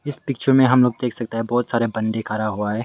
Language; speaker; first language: Hindi; non-native, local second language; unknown